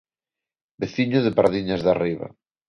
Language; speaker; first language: Galician; non-native, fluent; Spanish